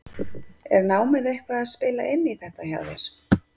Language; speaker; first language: Icelandic; native; Icelandic